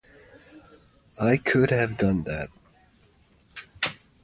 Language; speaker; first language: English; native; English